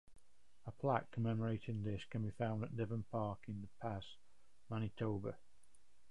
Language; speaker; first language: English; native; English